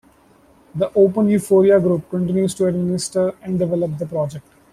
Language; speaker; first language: English; non-native, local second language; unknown